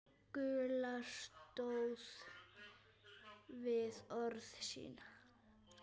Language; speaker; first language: Icelandic; native; Icelandic